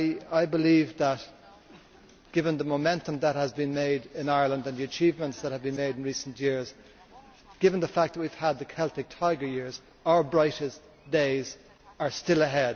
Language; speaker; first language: English; native; English